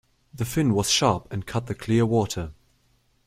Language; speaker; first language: English; non-native, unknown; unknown